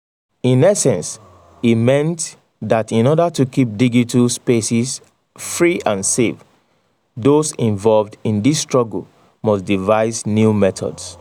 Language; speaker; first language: English; non-native, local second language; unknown